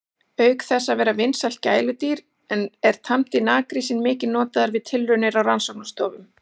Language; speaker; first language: Icelandic; native; Icelandic